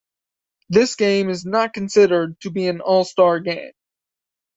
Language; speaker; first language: English; native; English